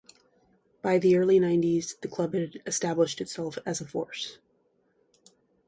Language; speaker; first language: English; native; English